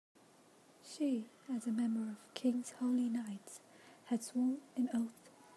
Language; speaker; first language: English; non-native, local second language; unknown